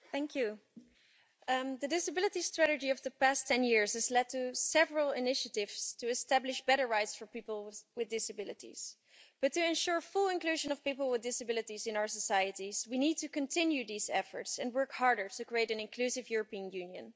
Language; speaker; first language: English; non-native, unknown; Dutch